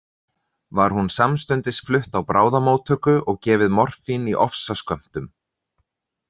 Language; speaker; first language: Icelandic; native; Icelandic